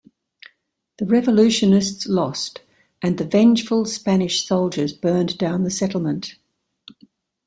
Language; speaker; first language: English; native; English